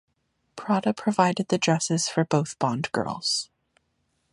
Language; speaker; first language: English; native; English